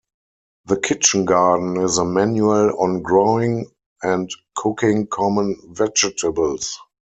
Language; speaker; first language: English; non-native, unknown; German